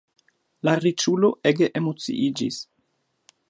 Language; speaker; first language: Esperanto; non-native, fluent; German